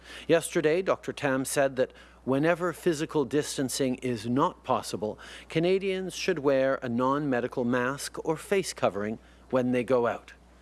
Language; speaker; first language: English; early bilingual, other home language; French